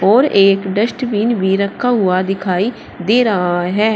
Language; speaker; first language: Hindi; native; Hindi